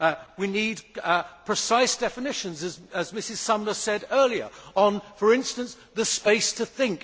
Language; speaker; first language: English; native; English